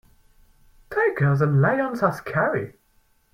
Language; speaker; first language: English; non-native, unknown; French